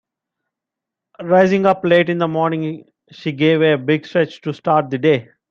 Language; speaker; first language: English; non-native, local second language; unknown